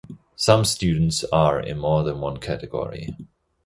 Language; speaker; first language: English; non-native, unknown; German